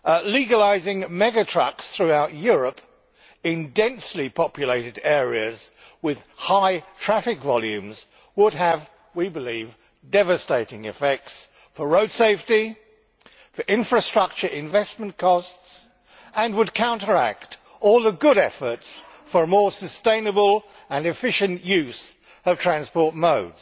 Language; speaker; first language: English; native; English